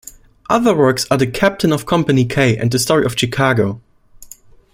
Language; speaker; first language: English; non-native, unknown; German